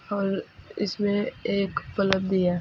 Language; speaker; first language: Hindi; native; Hindi